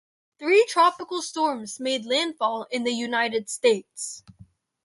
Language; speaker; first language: English; native; English